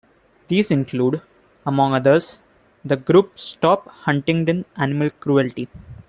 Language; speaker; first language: English; non-native, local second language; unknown